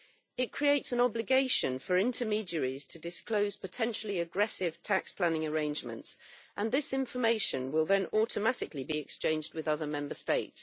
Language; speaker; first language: English; native; English